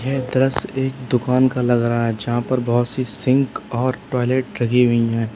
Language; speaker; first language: Hindi; native; Hindi